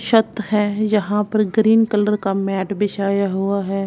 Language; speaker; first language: Hindi; non-native, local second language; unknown